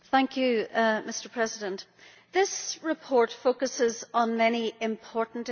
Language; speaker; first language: English; native; English